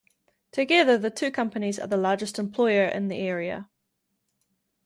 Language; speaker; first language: English; native; English